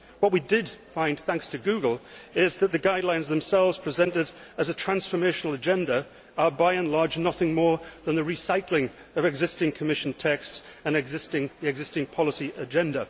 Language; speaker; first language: English; native; English